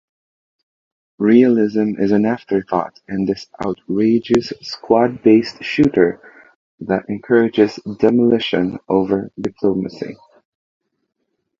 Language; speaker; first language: English; non-native, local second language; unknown